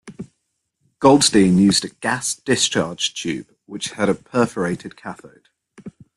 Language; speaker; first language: English; native; English